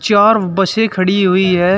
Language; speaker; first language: Hindi; native; Hindi